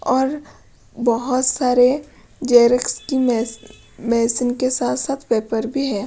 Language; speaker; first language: Hindi; non-native, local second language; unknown